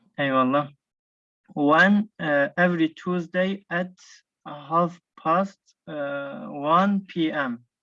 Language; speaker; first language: English; non-native, learner; Turkish